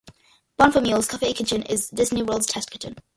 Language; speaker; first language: English; early bilingual, other home language; Malayalam